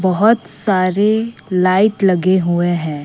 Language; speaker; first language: Hindi; non-native, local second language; Assamese